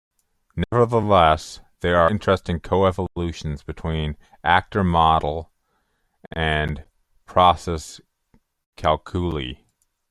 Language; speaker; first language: English; native; English